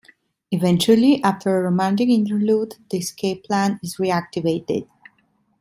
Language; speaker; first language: English; non-native, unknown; Italian